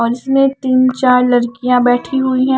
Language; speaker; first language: Hindi; native; Hindi